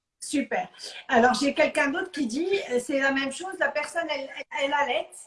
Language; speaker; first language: French; non-native, local second language; Arabic